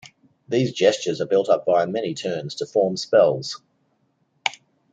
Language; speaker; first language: English; native; English